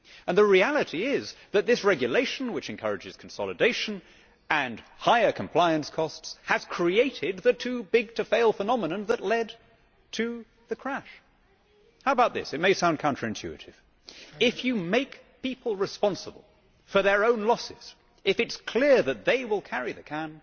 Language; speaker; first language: English; native; English